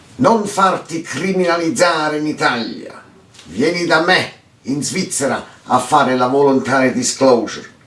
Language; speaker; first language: Italian; early bilingual, heritage; Italian